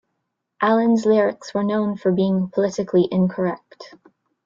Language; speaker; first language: English; native; English